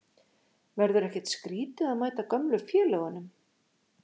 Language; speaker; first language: Icelandic; native; Icelandic